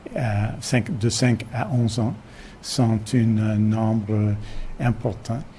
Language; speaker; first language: French; non-native, fluent; English